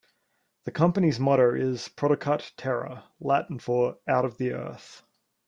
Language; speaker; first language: English; native; English